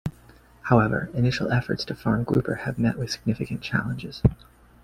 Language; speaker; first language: English; native; English